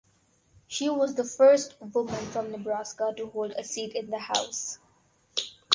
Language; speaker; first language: English; non-native, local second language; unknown